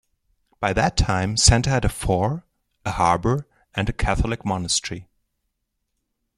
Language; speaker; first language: English; non-native, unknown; German